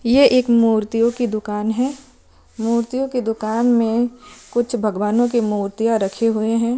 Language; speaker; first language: Hindi; non-native, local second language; Punjabi